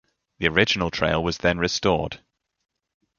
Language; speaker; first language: English; native; English